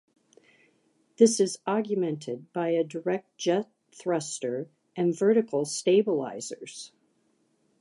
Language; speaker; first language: English; native; English